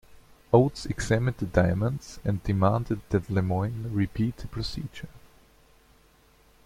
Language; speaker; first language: English; non-native, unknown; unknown